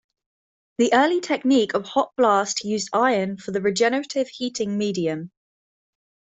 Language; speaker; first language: English; native; English